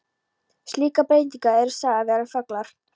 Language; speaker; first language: Icelandic; non-native, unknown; Polish